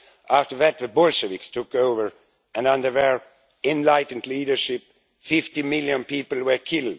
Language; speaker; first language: English; non-native, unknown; Estonian